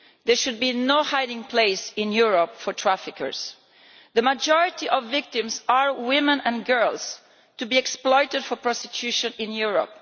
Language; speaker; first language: English; non-native, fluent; Italian